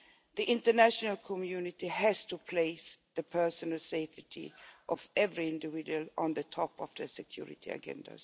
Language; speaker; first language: English; non-native, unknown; Swedish